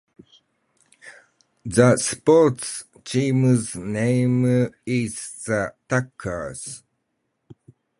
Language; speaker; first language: English; non-native, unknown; Japanese